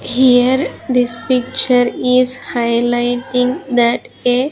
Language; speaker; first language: English; non-native, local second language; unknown